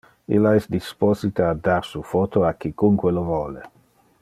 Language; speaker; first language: Interlingua; non-native, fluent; Dutch